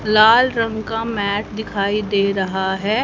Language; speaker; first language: Hindi; native; Hindi